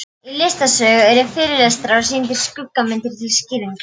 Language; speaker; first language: Icelandic; non-native, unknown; Polish